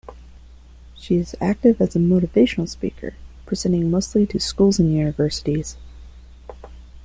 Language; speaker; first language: English; non-native, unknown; Spanish